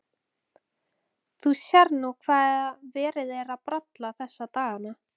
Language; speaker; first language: Icelandic; native; Icelandic